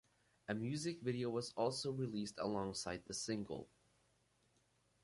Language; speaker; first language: English; native; English